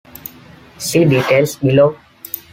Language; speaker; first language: English; non-native, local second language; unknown